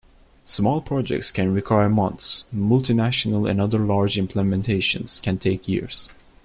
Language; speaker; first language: English; non-native, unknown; Turkish